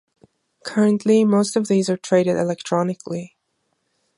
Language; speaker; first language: English; non-native, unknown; German